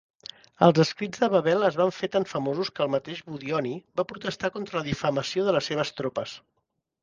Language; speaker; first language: Catalan; native; Catalan